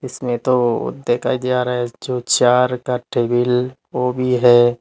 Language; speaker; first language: Hindi; non-native, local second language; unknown